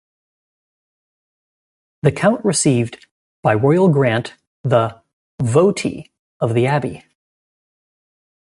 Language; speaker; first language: English; native; English